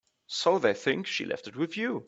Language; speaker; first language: English; non-native, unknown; German